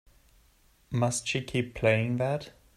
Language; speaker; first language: English; non-native, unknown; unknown